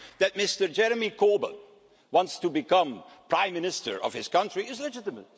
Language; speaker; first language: English; non-native, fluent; Dutch